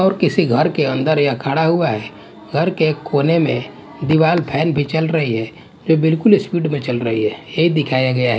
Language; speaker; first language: Hindi; non-native, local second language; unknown